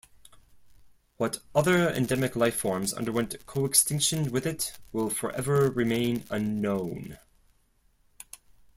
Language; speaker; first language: English; non-native, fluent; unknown